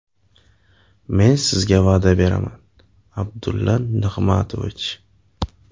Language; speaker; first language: Uzbek; native; Uzbek